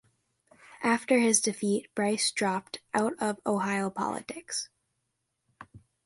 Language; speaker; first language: English; native; English